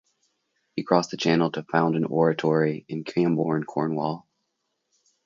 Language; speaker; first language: English; native; English